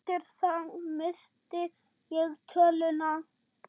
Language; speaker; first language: Icelandic; non-native, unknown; German